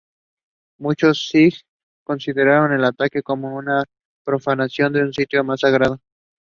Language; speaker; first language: English; non-native, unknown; Spanish